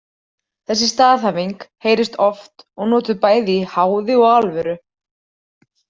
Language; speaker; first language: Icelandic; native; Icelandic